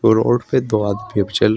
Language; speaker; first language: Hindi; native; Hindi